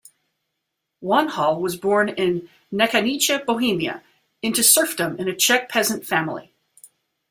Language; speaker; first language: English; native; English